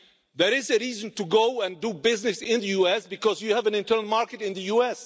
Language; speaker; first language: English; non-native, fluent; Czech